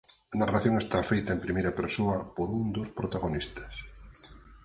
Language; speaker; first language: Galician; native; Galician